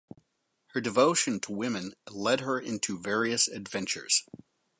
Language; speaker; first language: English; native; English